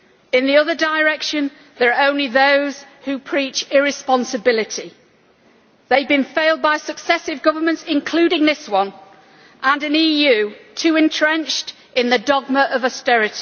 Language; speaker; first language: English; native; English